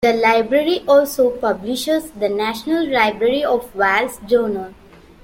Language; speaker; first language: English; non-native, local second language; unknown